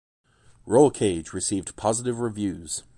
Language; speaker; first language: English; native; English